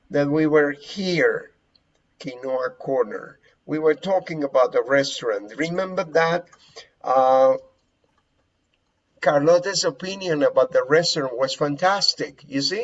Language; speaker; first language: English; non-native, fluent; Spanish